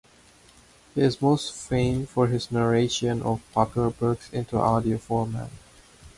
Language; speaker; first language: English; non-native, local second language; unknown